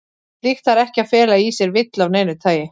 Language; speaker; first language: Icelandic; native; Icelandic